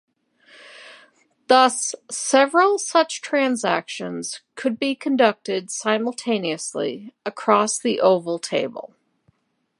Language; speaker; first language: English; native; English